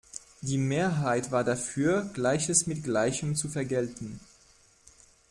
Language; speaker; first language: German; non-native, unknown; French